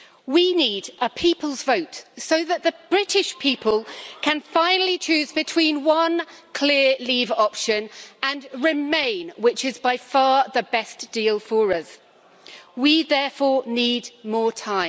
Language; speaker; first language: English; native; English